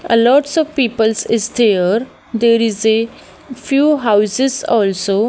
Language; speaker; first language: English; non-native, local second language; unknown